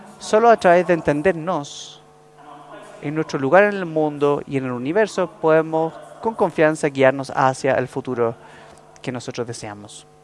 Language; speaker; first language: Spanish; non-native, learner; English